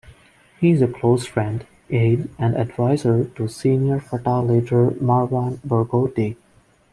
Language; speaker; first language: English; non-native, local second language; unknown